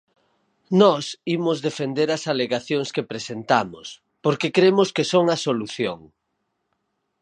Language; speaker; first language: Galician; native; Galician